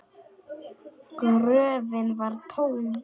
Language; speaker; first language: Icelandic; non-native, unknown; Polish